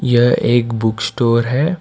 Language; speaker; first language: Hindi; non-native, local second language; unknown